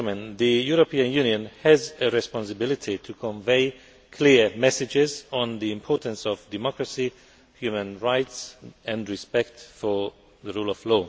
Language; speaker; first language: English; non-native, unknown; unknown